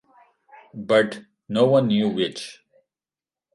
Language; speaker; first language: English; non-native, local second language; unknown